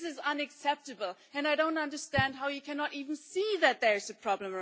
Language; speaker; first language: English; non-native, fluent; German